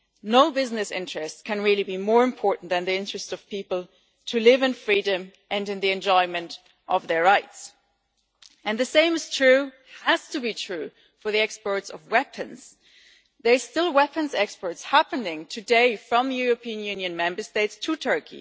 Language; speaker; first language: English; non-native, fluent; German